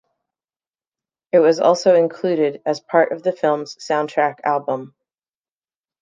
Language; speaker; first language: English; native; English